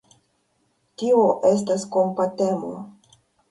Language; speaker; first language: Esperanto; non-native, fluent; Russian